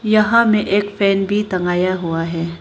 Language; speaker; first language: Hindi; non-native, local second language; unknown